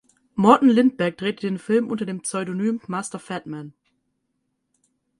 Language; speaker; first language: German; native; German